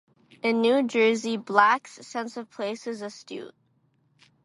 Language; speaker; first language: English; non-native, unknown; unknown